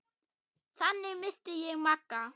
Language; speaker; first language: Icelandic; non-native, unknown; German